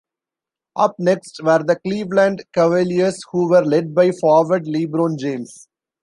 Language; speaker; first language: English; non-native, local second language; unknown